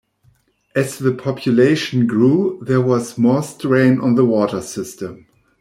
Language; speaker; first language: English; non-native, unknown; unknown